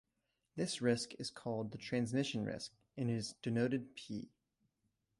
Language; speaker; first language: English; native; English